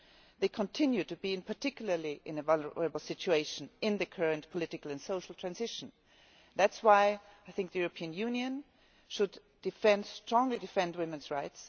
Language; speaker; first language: English; non-native, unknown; German